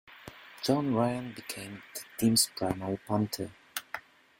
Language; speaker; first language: English; non-native, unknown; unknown